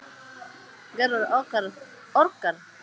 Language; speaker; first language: Icelandic; non-native, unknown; Filipino